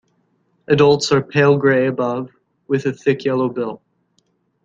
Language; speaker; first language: English; native; English